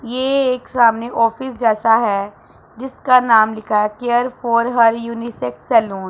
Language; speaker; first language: Hindi; non-native, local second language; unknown